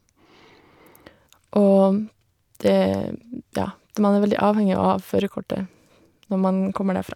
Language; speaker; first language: Norwegian; native; Norwegian